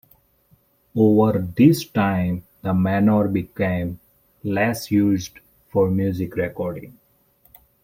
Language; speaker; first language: English; non-native, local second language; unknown